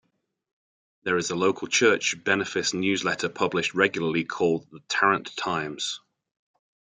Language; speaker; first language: English; native; English